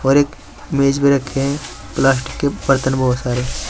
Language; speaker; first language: Hindi; native; Hindi